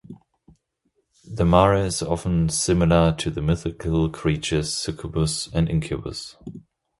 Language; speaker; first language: English; non-native, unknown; German